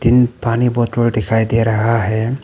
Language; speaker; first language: Hindi; non-native, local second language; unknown